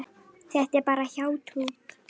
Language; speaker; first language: Icelandic; native; Icelandic